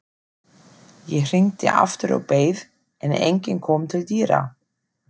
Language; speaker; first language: Icelandic; non-native, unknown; German